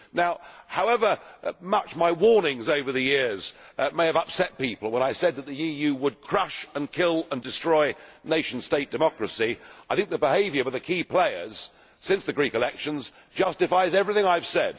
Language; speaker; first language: English; native; English